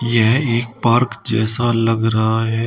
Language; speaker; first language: Hindi; native; Hindi